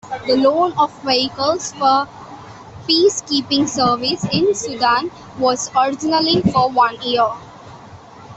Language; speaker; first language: English; non-native, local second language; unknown